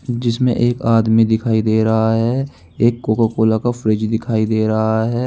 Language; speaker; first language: Hindi; native; Hindi